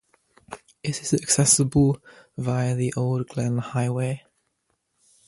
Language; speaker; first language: English; native; English